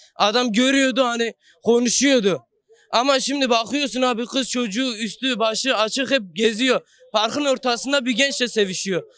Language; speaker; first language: Turkish; non-native, local second language; Kurdish